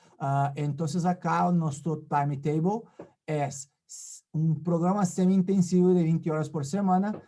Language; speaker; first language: Spanish; non-native, related language; Portuguese